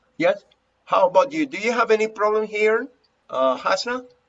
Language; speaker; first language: English; non-native, fluent; Spanish